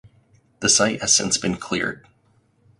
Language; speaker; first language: English; native; English